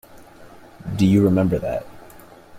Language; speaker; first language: English; native; English